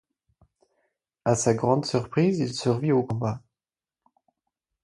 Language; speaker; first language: French; non-native, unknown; German